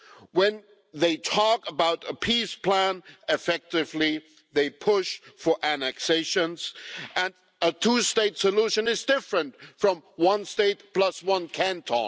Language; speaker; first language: English; non-native, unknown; German